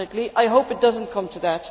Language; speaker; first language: English; non-native, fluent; Dutch